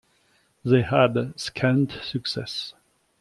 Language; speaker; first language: English; non-native, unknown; French